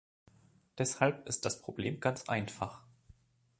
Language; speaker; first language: German; non-native, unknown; French